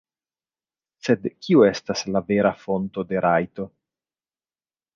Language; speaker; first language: Esperanto; non-native, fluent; Italian